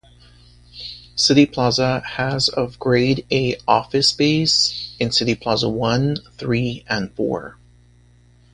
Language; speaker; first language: English; native; English